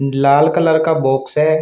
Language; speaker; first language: Hindi; native; Hindi